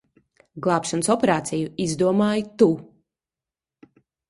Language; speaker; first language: Latvian; early bilingual, heritage; Latvian